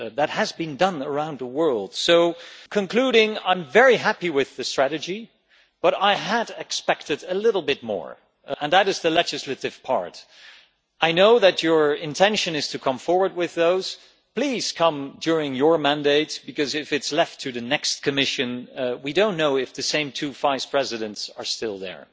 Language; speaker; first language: English; non-native, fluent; Dutch